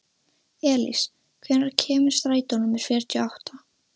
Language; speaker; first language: Icelandic; non-native, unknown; Russian